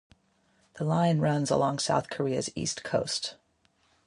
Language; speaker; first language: English; native; English